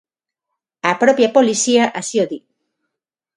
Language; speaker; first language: Galician; non-native, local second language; Spanish